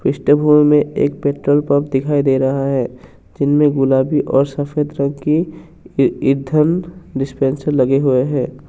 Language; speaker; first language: Hindi; non-native, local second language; Assamese